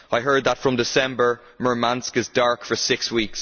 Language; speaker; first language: English; native; English